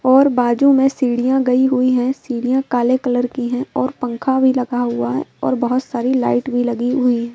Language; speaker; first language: Hindi; native; Hindi